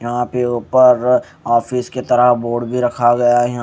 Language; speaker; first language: Hindi; native; Hindi